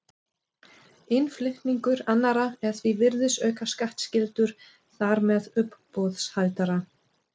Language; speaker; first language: Icelandic; non-native, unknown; German